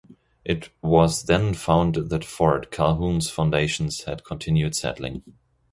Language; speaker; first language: English; non-native, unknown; German